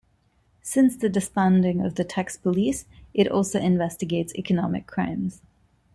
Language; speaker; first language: English; non-native, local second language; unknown